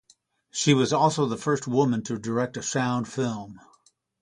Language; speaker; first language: English; native; English